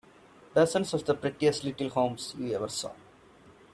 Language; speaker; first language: English; non-native, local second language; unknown